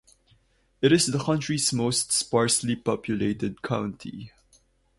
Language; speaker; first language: English; non-native, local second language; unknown